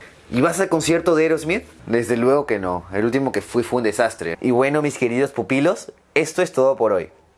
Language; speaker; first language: Spanish; native; Spanish